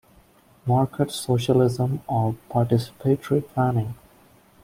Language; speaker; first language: English; non-native, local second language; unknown